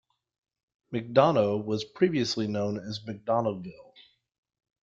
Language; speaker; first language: English; native; English